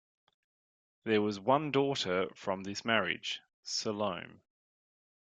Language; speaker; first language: English; native; English